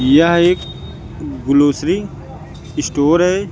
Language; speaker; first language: Hindi; native; Hindi